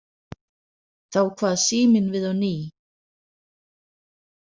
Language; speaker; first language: Icelandic; non-native, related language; Danish